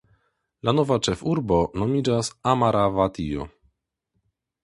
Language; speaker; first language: Esperanto; non-native, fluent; Polish